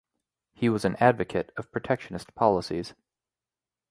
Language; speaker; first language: English; native; English